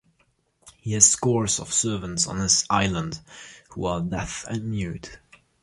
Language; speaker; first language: English; non-native, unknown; German